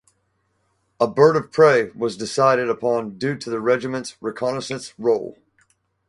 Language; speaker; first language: English; native; English